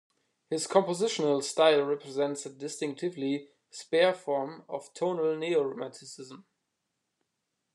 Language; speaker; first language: English; non-native, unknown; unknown